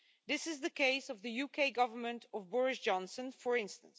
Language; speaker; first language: English; non-native, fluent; Dutch